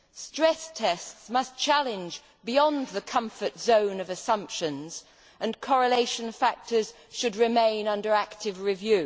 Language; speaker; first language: English; native; English